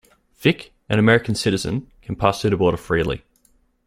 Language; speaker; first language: English; native; English